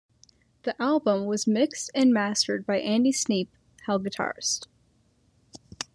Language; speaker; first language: English; native; English